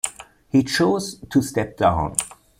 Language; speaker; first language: English; non-native, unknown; German